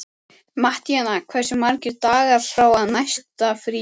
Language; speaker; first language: Icelandic; native; Icelandic